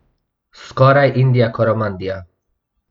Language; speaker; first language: Slovenian; non-native, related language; Bosnian